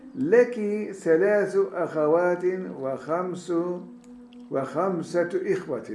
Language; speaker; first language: Arabic; non-native, fluent; Turkish